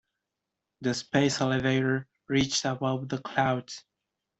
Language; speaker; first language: English; non-native, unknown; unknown